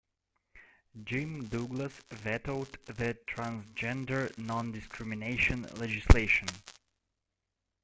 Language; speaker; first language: English; non-native, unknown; Russian